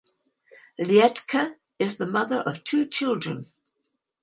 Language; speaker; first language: English; native; English